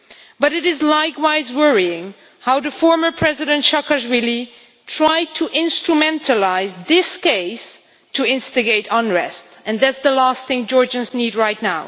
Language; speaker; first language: English; non-native, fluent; Dutch